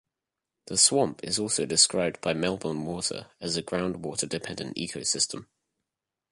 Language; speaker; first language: English; native; English